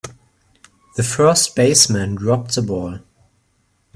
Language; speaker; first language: English; non-native, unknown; German